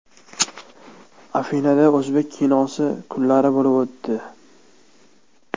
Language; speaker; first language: Uzbek; native; Uzbek